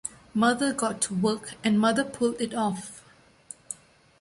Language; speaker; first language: English; non-native, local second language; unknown